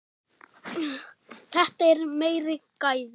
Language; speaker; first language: Icelandic; non-native, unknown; German